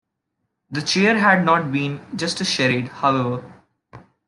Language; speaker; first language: English; non-native, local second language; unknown